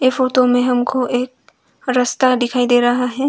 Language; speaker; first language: Hindi; non-native, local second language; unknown